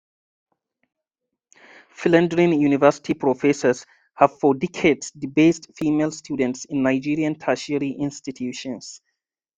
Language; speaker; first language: English; non-native, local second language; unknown